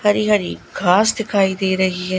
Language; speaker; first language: Hindi; non-native, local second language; Gujarati